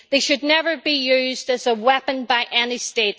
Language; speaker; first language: English; native; English